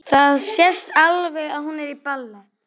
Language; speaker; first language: Icelandic; native; Icelandic